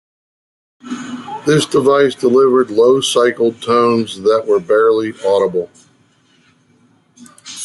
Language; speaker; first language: English; native; English